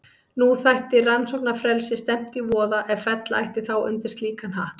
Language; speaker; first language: Icelandic; native; Icelandic